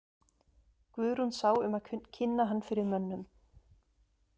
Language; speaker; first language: Icelandic; non-native, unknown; German